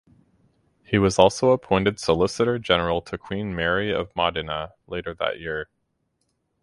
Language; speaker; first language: English; native; English